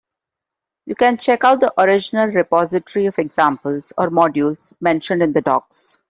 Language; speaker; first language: English; non-native, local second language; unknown